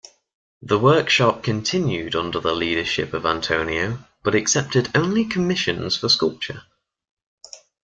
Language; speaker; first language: English; native; English